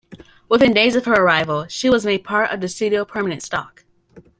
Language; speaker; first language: English; native; English